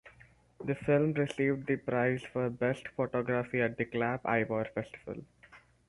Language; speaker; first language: English; non-native, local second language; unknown